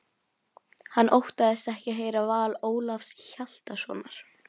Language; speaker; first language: Icelandic; non-native, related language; Norwegian